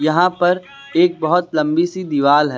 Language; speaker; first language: Hindi; native; Hindi